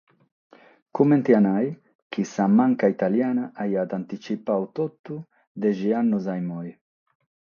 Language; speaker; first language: Sardinian; non-native, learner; Catalan